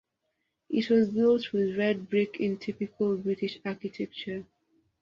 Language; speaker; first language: English; non-native, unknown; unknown